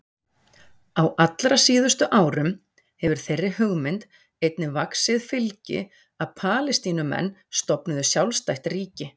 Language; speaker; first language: Icelandic; native; Icelandic